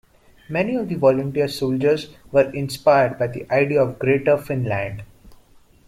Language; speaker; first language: English; non-native, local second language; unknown